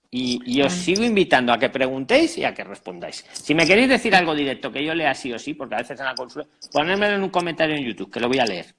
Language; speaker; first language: Spanish; native; Spanish